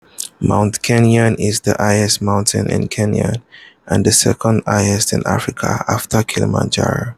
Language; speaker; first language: English; non-native, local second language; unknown